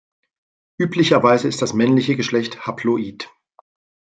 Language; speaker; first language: German; native; German